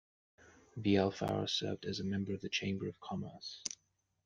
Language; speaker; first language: English; native; English